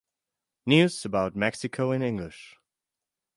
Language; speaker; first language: English; non-native, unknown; German